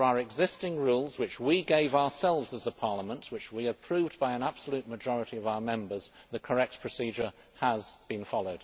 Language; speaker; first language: English; native; English